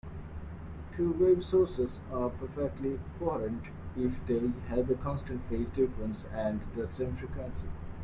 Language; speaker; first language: English; non-native, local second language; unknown